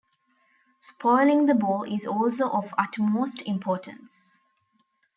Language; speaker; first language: English; non-native, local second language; Tamil